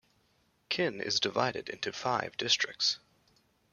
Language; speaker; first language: English; native; English